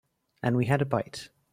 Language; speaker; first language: English; native; English